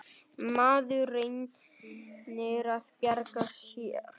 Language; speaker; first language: Icelandic; non-native, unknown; Vietnamese